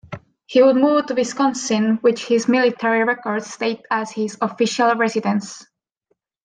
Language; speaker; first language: English; non-native, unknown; Estonian